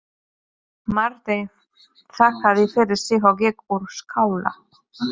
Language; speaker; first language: Icelandic; non-native, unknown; Polish